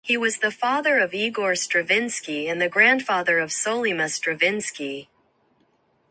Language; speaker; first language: English; non-native, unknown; Japanese